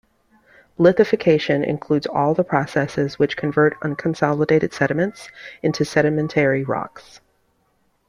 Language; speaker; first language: English; native; English